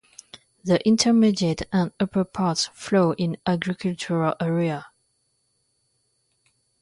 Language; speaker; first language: English; non-native, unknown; French